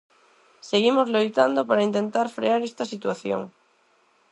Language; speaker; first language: Galician; non-native, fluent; Spanish